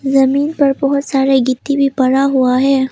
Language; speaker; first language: Hindi; non-native, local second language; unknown